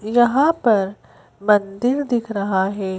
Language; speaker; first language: Hindi; native; Hindi